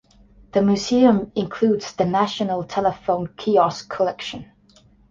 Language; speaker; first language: English; non-native, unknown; Estonian